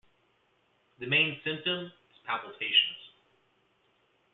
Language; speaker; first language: English; native; English